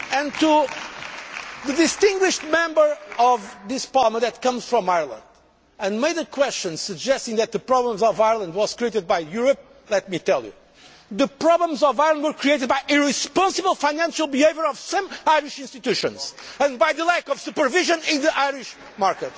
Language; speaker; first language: English; non-native, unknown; Portuguese